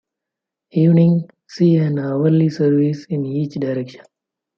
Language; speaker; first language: English; non-native, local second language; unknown